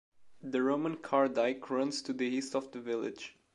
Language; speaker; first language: English; non-native, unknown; Portuguese